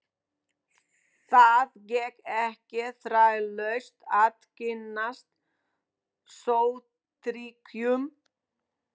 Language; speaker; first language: Icelandic; non-native, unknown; Polish